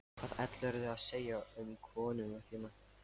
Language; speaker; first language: Icelandic; non-native, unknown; Lithuanian